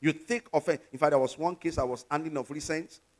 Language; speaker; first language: English; non-native, local second language; Yoruba